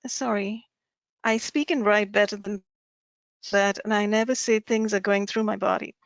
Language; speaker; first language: English; non-native, local second language; Tamil